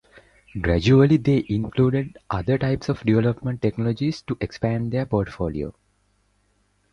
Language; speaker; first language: English; non-native, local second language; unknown